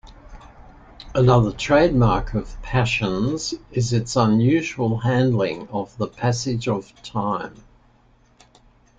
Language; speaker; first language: English; native; English